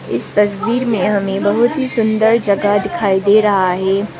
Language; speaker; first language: Hindi; non-native, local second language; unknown